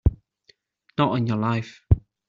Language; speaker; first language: English; native; English